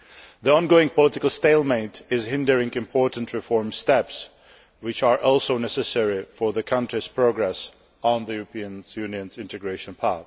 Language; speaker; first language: English; non-native, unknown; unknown